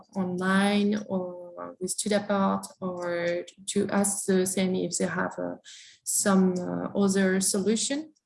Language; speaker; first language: English; non-native, fluent; French